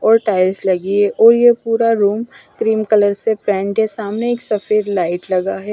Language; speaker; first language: Hindi; non-native, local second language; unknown